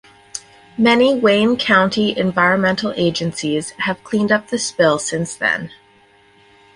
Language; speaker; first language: English; native; English